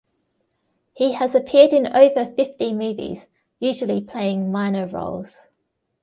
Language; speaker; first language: English; native; English